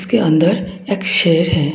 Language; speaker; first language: Hindi; non-native, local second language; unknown